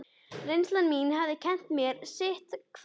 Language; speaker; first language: Icelandic; native; Icelandic